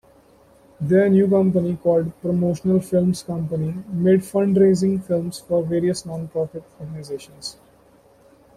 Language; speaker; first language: English; non-native, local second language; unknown